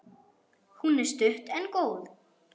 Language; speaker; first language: Icelandic; non-native, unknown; German